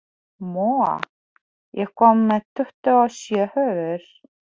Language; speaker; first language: Icelandic; non-native, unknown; Polish